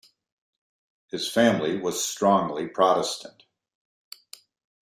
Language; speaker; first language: English; native; English